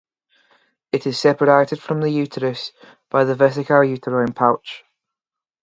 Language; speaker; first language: English; native; English